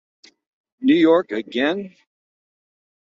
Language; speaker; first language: English; native; English